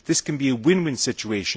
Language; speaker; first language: English; native; English